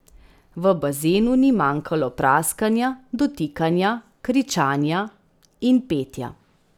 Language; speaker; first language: Slovenian; native; Slovenian